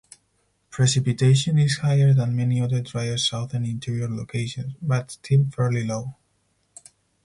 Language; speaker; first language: English; non-native, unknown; Spanish